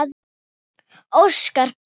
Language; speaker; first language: Icelandic; non-native, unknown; Thai